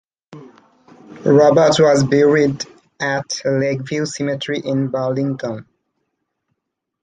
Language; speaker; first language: English; non-native, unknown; Bangla